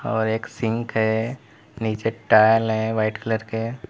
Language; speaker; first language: Hindi; native; Hindi